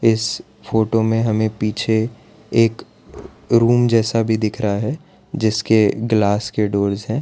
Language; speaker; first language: Hindi; non-native, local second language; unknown